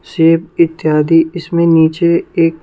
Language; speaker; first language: Hindi; non-native, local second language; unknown